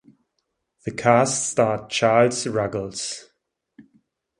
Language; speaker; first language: English; non-native, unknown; German